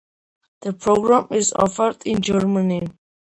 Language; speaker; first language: English; non-native, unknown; Georgian